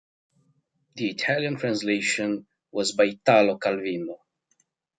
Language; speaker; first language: English; native; English